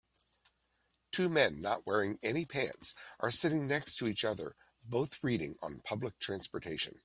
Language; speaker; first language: English; native; English